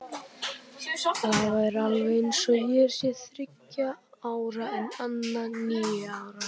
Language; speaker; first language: Icelandic; native; Icelandic